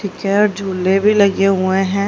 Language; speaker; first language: Hindi; native; Hindi